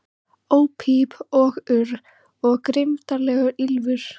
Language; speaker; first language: Icelandic; native; Icelandic